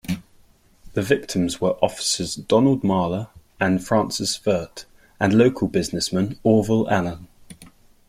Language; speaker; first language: English; native; English